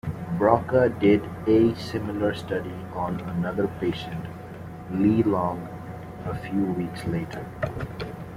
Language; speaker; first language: English; native; English